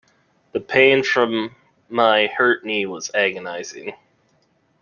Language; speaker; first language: English; native; English